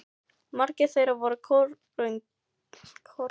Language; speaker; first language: Icelandic; non-native, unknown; Filipino